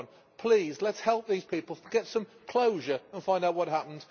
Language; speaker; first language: English; native; English